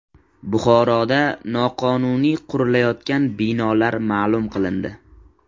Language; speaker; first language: Uzbek; native; Uzbek